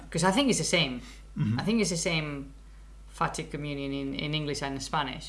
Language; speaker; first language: English; non-native, fluent; Spanish